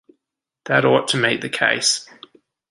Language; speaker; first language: English; native; English